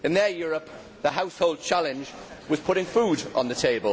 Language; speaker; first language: English; native; English